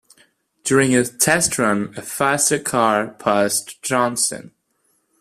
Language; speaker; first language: English; non-native, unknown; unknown